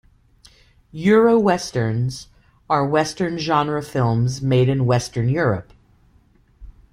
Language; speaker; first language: English; native; English